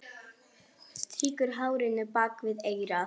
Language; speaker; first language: Icelandic; non-native, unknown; Polish